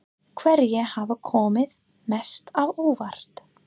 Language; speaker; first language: Icelandic; non-native, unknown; English